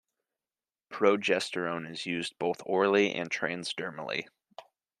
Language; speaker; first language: English; native; English